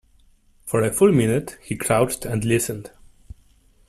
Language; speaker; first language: English; non-native, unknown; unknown